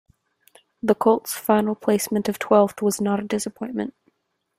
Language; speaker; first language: English; native; English